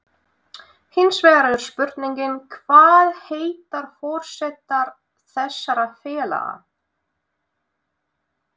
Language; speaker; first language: Icelandic; non-native, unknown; Russian